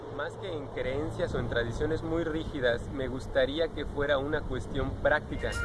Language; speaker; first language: Spanish; native; Spanish